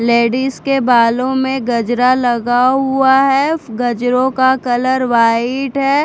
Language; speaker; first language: Hindi; non-native, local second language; Punjabi